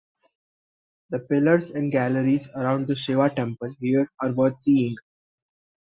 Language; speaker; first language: English; non-native, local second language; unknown